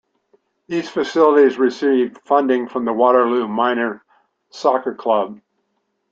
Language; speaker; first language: English; native; English